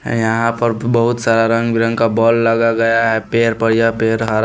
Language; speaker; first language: Hindi; non-native, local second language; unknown